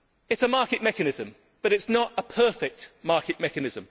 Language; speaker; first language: English; native; English